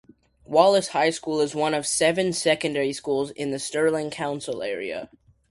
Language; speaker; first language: English; native; English